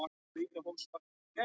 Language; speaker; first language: Icelandic; non-native, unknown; English